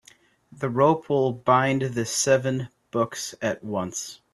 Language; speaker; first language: English; native; English